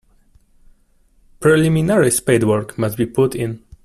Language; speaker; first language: English; non-native, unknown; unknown